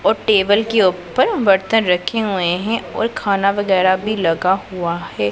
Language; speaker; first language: Hindi; non-native, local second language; Punjabi